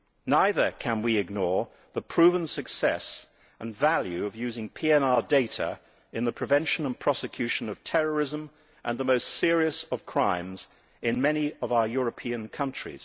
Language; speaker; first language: English; native; English